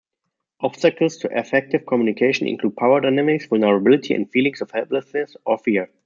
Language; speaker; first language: English; non-native, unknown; German